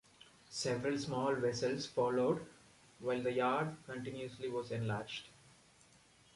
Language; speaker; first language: English; non-native, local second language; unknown